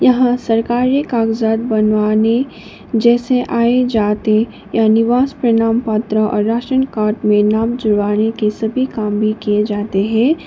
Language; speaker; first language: Hindi; non-native, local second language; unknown